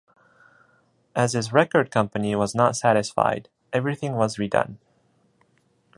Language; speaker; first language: English; non-native, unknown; Japanese